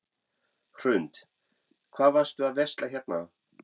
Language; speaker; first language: Icelandic; non-native, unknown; German